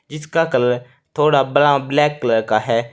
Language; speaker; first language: Hindi; native; Hindi